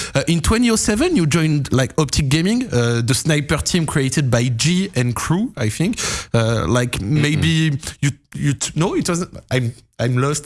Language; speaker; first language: English; non-native, fluent; French